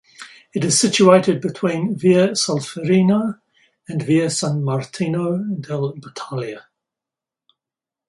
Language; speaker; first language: English; native; English